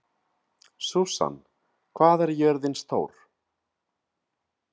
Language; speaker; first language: Icelandic; non-native, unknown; Catalan